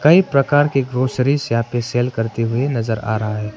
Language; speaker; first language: Hindi; non-native, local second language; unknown